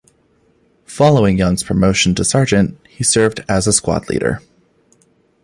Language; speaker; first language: English; native; English